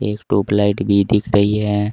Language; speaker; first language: Hindi; native; Hindi